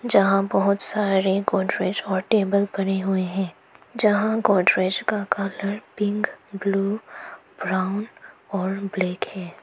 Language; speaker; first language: Hindi; non-native, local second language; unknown